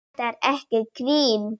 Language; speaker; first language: Icelandic; non-native, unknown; Polish